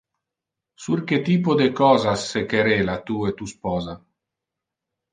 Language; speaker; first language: Interlingua; non-native, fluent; Italian